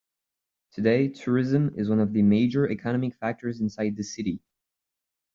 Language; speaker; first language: English; non-native, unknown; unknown